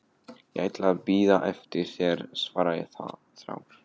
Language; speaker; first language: Icelandic; non-native, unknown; Polish